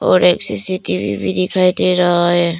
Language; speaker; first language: Hindi; early bilingual, other home language; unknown